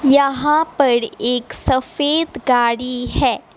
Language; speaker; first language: Hindi; non-native, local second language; Assamese